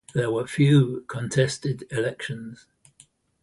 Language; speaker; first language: English; native; English